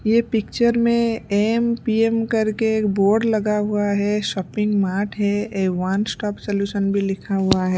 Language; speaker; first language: Hindi; non-native, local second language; Punjabi